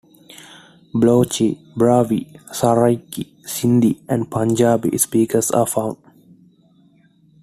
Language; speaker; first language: English; non-native, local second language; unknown